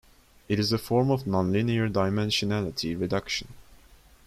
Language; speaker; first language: English; non-native, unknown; Turkish